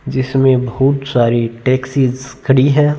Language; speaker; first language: Hindi; non-native, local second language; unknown